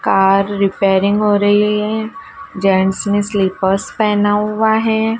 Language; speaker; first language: Hindi; native; Hindi